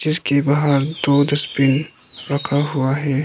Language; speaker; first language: Hindi; non-native, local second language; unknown